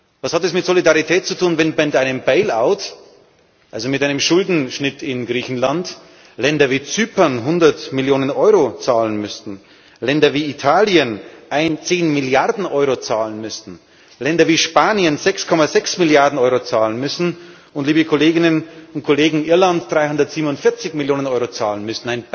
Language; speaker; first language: German; native; German